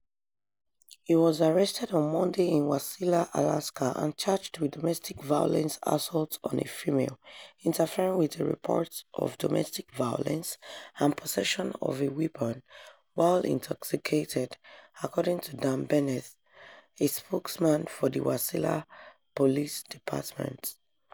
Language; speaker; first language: English; non-native, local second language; Yoruba